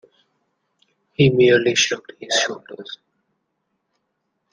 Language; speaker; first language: English; non-native, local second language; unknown